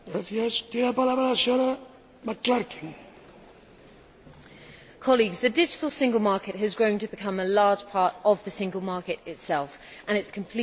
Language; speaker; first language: English; native; English